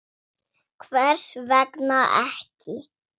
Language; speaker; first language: Icelandic; non-native, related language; Swedish